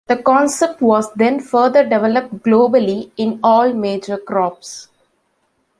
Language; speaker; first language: English; non-native, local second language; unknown